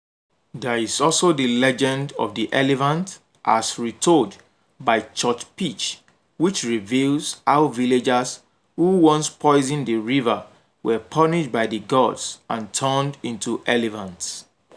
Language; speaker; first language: English; non-native, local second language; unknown